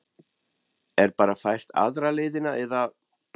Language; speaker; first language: Icelandic; non-native, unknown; German